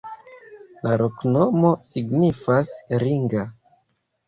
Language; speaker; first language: Esperanto; non-native, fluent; Kinyarwanda